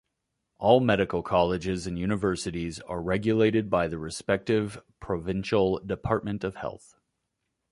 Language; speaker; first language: English; native; English